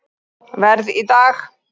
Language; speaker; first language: Icelandic; native; Icelandic